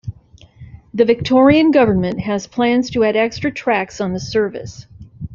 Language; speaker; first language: English; native; English